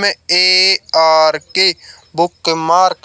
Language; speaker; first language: Hindi; native; Hindi